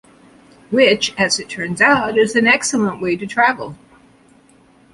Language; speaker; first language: English; native; English